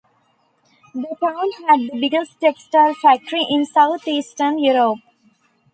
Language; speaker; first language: English; non-native, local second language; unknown